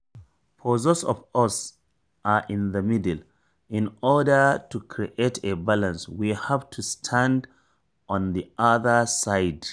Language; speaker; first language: English; non-native, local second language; Hausa